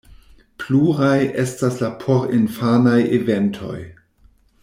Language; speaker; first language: Esperanto; non-native, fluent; German